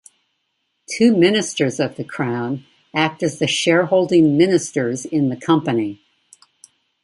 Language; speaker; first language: English; native; English